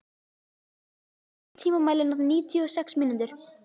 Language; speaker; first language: Icelandic; native; Icelandic